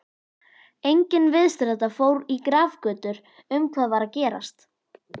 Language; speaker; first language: Icelandic; native; Icelandic